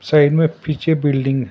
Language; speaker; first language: Hindi; non-native, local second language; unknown